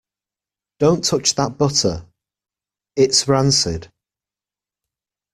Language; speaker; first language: English; native; English